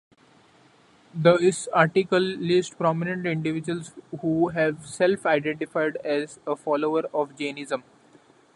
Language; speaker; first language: English; non-native, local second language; Marathi